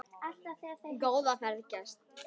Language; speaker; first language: Icelandic; native; Icelandic